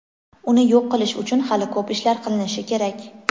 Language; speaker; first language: Uzbek; native; Uzbek